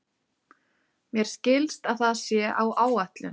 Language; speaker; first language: Icelandic; native; Icelandic